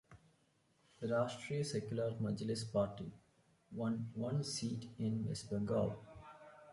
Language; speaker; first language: English; non-native, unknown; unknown